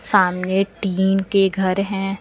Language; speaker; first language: Hindi; native; Hindi